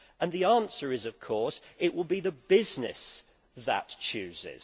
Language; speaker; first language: English; native; English